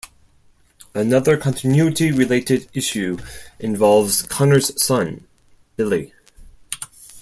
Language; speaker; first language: English; non-native, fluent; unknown